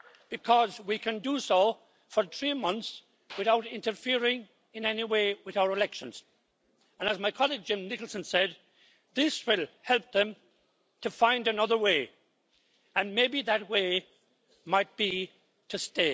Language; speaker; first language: English; native; English